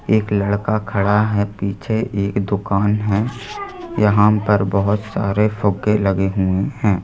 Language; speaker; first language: Hindi; native; Hindi